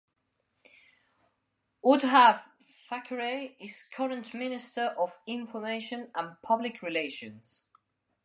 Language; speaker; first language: English; non-native, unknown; Spanish